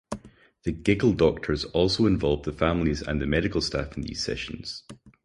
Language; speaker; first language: English; native; English